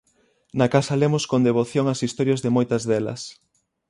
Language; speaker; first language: Galician; native; Galician